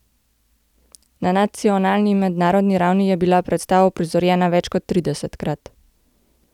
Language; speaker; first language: Slovenian; native; Slovenian